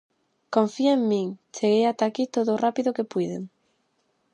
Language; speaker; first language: Galician; native; Galician